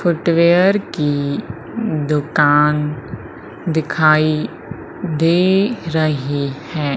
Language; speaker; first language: Hindi; native; Hindi